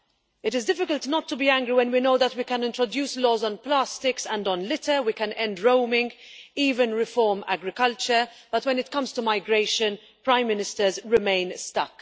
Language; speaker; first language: English; non-native, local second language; Maltese